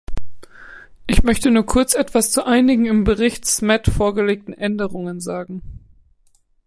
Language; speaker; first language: German; native; German